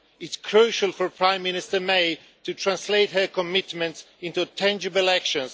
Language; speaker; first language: English; non-native, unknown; Swedish